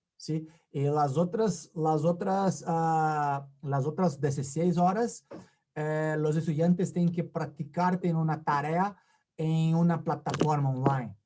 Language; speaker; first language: Spanish; non-native, related language; Portuguese